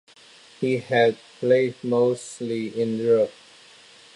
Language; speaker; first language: English; non-native, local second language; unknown